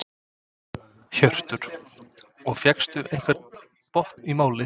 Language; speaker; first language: Icelandic; non-native, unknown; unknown